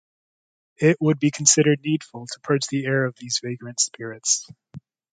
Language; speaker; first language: English; native; English